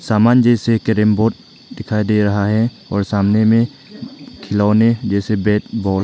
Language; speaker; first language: Hindi; non-native, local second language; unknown